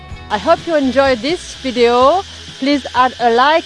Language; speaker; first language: English; non-native, learner; French